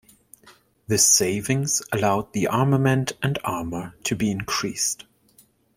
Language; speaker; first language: English; non-native, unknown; German